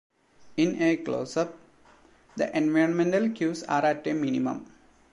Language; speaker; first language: English; non-native, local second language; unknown